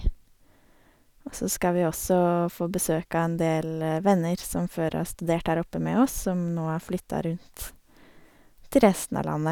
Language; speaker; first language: Norwegian; native; Norwegian